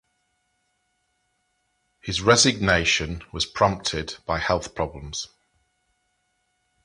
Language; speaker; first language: English; native; English